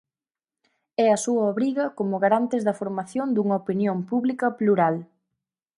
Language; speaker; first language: Galician; native; Galician